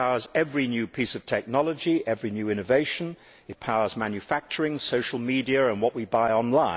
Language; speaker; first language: English; native; English